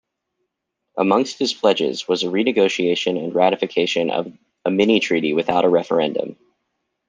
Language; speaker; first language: English; native; English